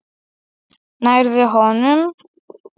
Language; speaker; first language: Icelandic; non-native, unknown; Polish